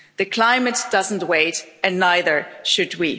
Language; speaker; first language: English; non-native, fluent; German